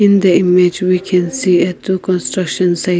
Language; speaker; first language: English; non-native, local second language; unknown